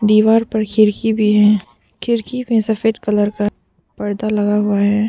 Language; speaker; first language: Hindi; non-native, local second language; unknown